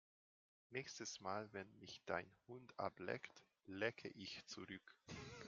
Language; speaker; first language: German; non-native, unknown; Hungarian